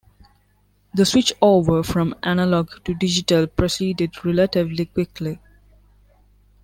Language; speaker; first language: English; non-native, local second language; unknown